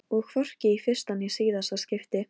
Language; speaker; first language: Icelandic; non-native, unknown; Polish